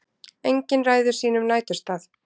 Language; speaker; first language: Icelandic; native; Icelandic